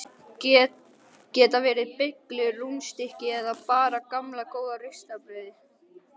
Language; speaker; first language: Icelandic; native; Icelandic